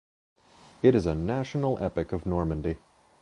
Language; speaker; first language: English; native; English